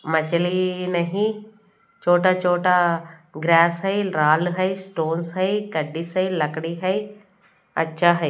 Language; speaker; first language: Hindi; non-native, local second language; Punjabi